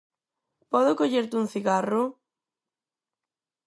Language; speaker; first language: Galician; non-native, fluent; Spanish